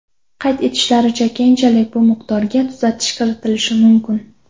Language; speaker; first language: Uzbek; non-native, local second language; Kara-Kalpak